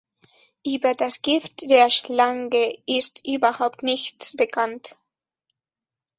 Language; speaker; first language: German; non-native, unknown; Spanish